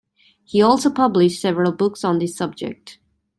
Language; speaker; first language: English; native; English